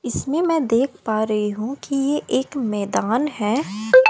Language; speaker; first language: Hindi; native; Hindi